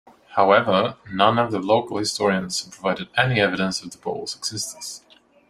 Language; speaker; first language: English; non-native, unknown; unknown